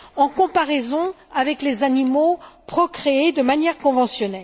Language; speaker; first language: French; native; French